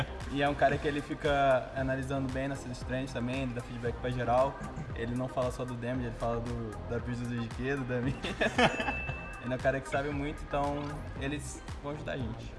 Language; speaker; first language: Portuguese; native; Portuguese